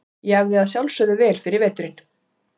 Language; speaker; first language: Icelandic; native; Icelandic